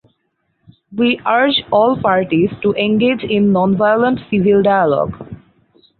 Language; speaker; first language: English; non-native, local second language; Bangla